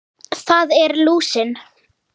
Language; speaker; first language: Icelandic; native; Icelandic